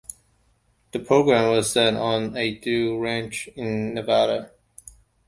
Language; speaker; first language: English; non-native, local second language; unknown